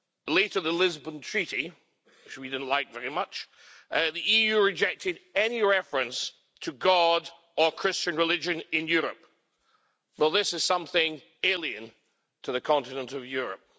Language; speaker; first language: English; native; English